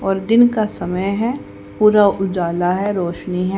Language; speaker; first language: Hindi; native; Hindi